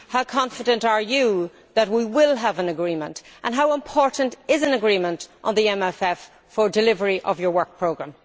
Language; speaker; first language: English; native; English